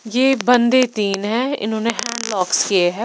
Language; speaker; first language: Hindi; non-native, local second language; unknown